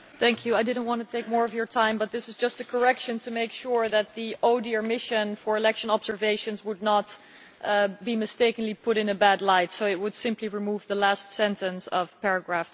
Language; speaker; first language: English; non-native, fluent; Dutch